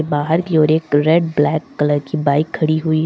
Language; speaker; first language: Hindi; native; Hindi